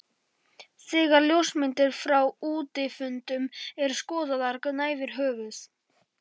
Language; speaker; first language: Icelandic; non-native, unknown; Polish